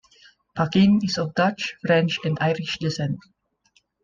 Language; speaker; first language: English; non-native, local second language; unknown